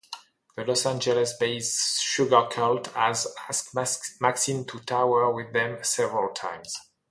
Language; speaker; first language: English; non-native, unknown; French